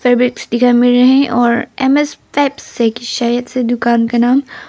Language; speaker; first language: Hindi; non-native, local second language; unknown